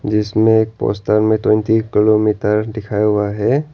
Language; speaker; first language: Hindi; non-native, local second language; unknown